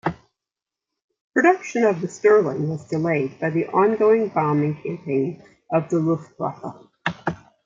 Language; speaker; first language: English; native; English